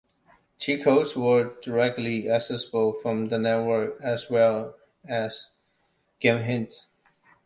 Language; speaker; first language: English; non-native, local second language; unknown